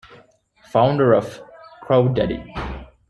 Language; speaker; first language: English; native; English